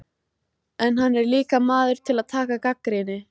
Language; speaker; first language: Icelandic; native; Icelandic